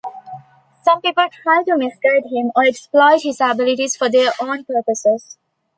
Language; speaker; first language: English; non-native, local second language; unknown